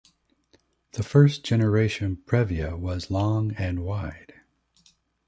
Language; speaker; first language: English; native; English